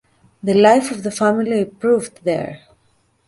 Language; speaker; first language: English; native; English